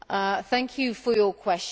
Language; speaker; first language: English; native; English